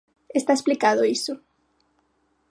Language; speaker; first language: Galician; non-native, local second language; Spanish